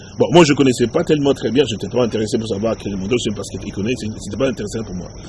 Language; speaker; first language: French; non-native, local second language; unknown